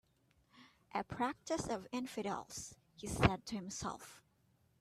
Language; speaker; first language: English; non-native, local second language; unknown